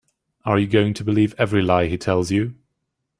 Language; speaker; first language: English; native; English